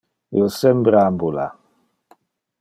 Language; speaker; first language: Interlingua; non-native, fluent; Dutch